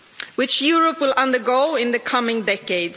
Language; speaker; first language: English; non-native, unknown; Swedish